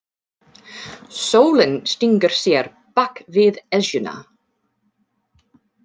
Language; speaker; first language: Icelandic; non-native, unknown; English